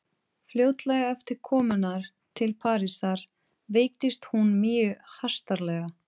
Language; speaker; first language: Icelandic; non-native, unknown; Portuguese